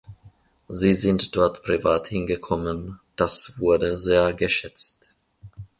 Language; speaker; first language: German; non-native, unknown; Finnish